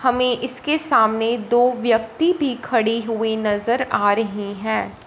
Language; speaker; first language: Hindi; non-native, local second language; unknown